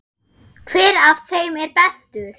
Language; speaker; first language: Icelandic; non-native, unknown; German